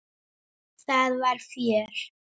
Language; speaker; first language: Icelandic; native; Icelandic